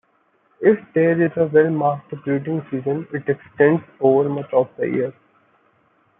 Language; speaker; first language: English; non-native, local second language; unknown